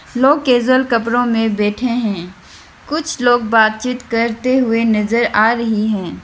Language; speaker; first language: Hindi; non-native, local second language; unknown